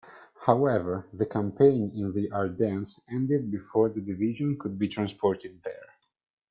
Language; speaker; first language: English; non-native, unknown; Italian